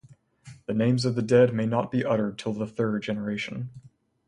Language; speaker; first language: English; native; English